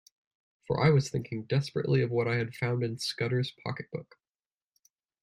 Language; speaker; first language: English; native; English